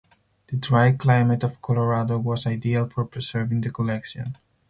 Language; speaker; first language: English; non-native, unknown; Spanish